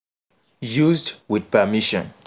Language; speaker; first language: English; non-native, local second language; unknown